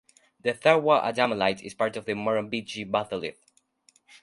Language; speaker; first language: English; non-native, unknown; Spanish